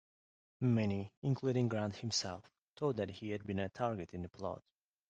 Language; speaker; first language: English; non-native, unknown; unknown